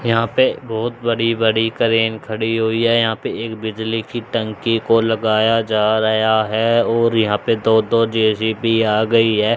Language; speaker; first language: Hindi; native; Hindi